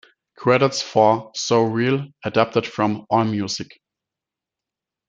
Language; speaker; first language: English; non-native, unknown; German